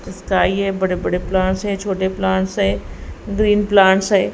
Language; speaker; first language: Hindi; native; Hindi